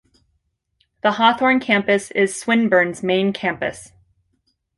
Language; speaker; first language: English; native; English